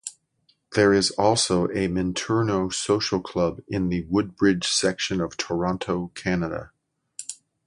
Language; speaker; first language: English; native; English